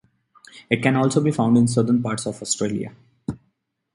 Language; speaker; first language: English; non-native, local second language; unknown